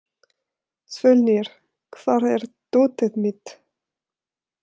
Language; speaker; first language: Icelandic; non-native, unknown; French